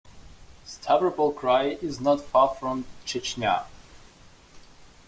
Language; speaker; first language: English; non-native, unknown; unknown